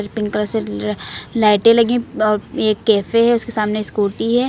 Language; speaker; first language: Hindi; native; Hindi